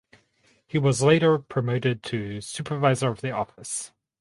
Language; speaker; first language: English; native; English